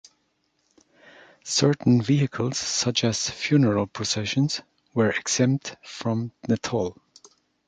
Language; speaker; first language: English; non-native, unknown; German